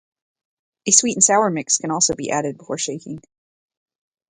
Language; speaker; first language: English; native; English